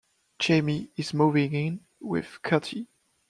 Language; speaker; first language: English; non-native, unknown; French